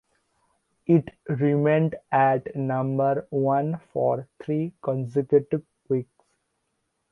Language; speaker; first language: English; non-native, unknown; Bangla